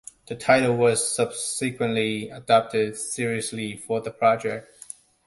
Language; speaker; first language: English; non-native, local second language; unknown